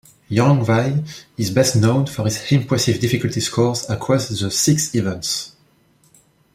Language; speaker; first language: English; non-native, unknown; French